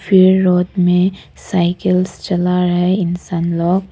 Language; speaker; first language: Hindi; non-native, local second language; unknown